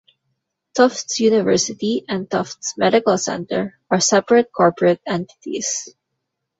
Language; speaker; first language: English; non-native, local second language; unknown